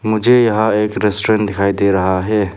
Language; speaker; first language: Hindi; non-native, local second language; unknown